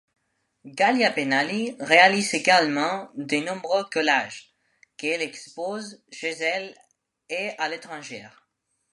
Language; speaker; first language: French; non-native, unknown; Spanish